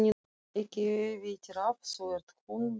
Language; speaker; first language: Icelandic; non-native, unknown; Russian